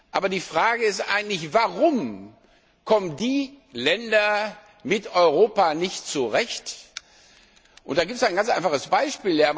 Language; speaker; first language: German; non-native, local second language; Luxembourgish